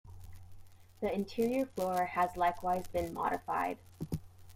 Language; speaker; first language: English; native; English